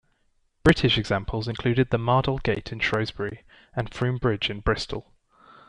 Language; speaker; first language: English; native; English